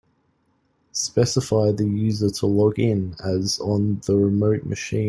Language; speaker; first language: English; native; English